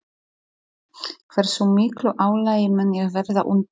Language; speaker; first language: Icelandic; non-native, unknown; Polish